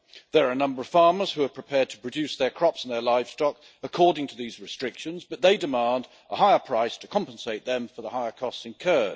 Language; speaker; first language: English; native; English